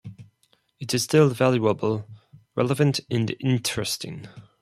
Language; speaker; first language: English; non-native, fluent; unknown